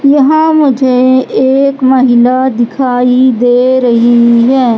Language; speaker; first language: Hindi; native; Hindi